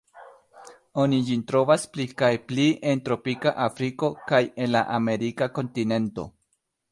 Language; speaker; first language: Esperanto; non-native, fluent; Spanish